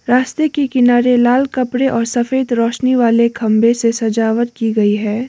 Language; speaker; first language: Hindi; non-native, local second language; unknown